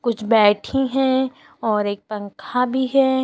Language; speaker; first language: Hindi; native; Hindi